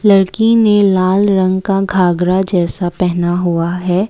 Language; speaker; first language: Hindi; non-native, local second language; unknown